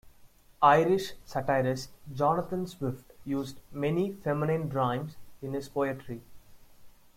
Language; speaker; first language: English; non-native, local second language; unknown